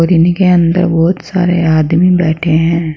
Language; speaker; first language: Hindi; native; Hindi